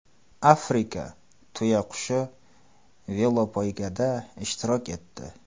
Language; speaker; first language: Uzbek; non-native, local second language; Kara-Kalpak